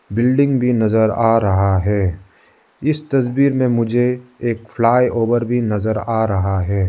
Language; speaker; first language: Hindi; non-native, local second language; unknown